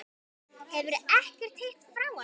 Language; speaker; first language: Icelandic; native; Icelandic